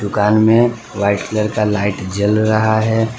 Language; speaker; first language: Hindi; non-native, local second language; Gujarati